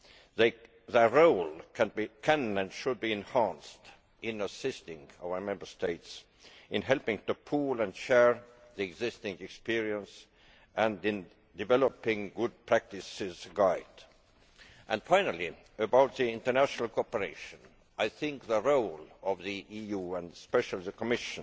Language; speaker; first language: English; non-native, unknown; Estonian